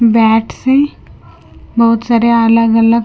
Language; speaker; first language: Hindi; non-native, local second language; Punjabi